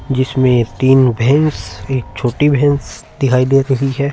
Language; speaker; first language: Hindi; non-native, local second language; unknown